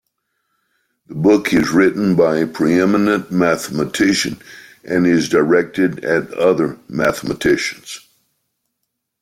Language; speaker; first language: English; native; English